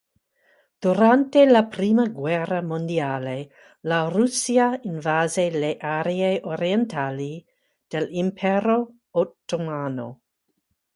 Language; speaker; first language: Italian; non-native, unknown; English